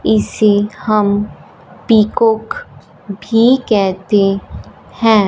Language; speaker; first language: Hindi; non-native, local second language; Punjabi